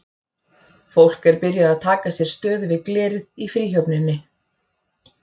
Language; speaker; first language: Icelandic; native; Icelandic